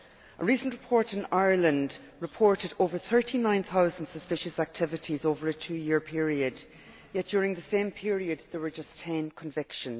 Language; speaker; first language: English; native; English